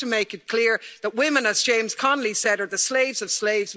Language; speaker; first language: English; native; English